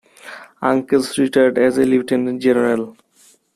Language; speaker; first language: English; non-native, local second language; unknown